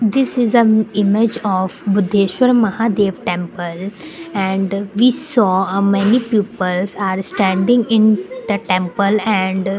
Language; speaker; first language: English; non-native, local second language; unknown